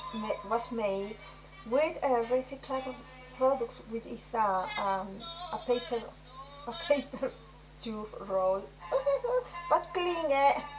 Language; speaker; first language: English; non-native, learner; Spanish